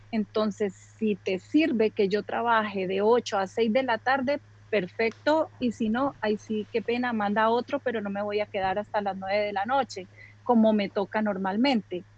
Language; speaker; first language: Spanish; native; Spanish